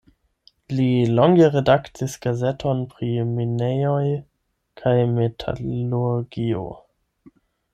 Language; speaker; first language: Esperanto; non-native, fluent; German